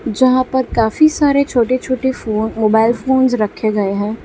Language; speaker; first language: Hindi; non-native, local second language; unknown